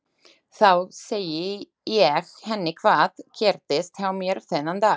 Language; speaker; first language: Icelandic; non-native, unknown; Slovak